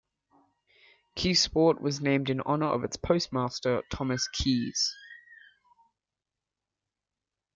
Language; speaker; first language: English; native; English